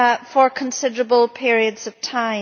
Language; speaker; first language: English; native; English